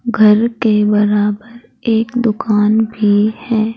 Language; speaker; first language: Hindi; native; Hindi